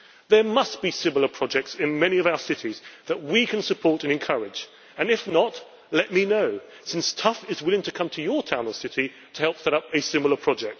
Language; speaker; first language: English; native; English